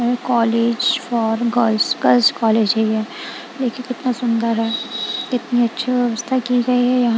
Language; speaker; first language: Hindi; non-native, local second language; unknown